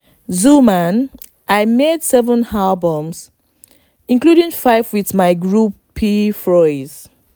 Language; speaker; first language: English; non-native, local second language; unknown